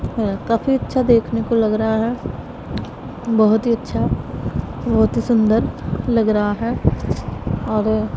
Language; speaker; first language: Hindi; non-native, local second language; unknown